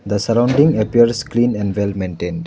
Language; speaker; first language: English; non-native, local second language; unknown